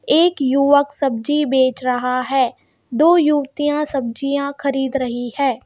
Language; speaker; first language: Hindi; native; Hindi